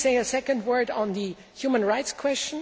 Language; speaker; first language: English; non-native, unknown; German